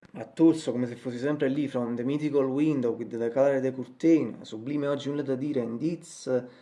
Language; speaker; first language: English; non-native, fluent; Italian